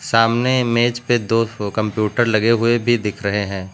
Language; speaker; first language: Hindi; native; Hindi